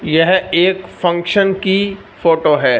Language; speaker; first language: Hindi; non-native, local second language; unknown